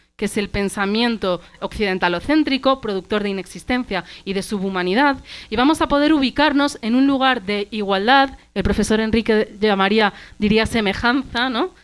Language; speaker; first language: Spanish; early bilingual, other home language; Arabic